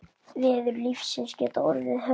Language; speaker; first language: Icelandic; native; Icelandic